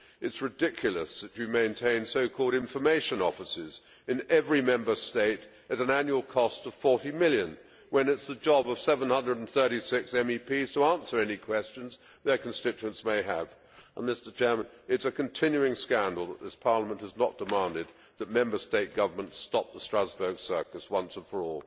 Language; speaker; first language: English; native; English